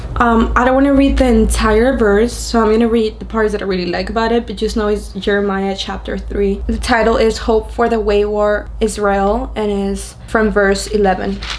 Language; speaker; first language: English; non-native, fluent; Spanish